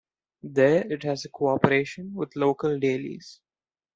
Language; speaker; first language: English; non-native, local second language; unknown